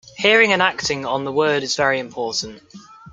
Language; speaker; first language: English; native; English